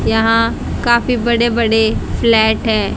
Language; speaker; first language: Hindi; native; Hindi